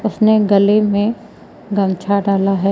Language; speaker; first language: Hindi; native; Hindi